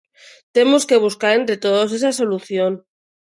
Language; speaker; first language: Galician; non-native, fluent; Spanish